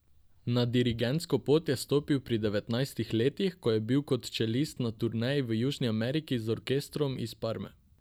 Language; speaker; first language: Slovenian; non-native, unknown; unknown